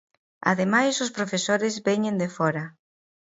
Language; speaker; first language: Galician; native; Galician